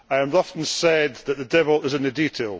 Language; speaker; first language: English; native; English